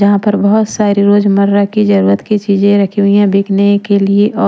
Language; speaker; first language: Hindi; non-native, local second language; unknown